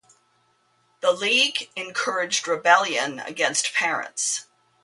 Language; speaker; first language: English; native; English